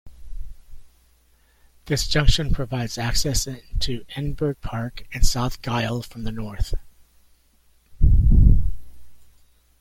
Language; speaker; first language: English; native; English